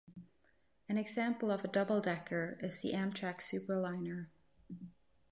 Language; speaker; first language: English; non-native, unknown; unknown